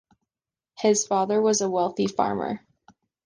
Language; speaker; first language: English; native; English